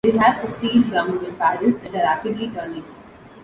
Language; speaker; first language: English; non-native, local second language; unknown